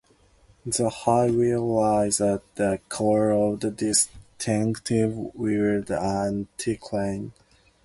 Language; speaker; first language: English; non-native, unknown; Japanese